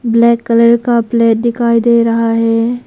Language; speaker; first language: Hindi; early bilingual, other home language; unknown